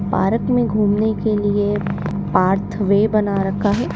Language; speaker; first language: Hindi; native; Hindi